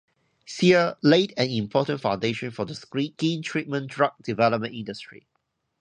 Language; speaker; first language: English; non-native, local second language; Cantonese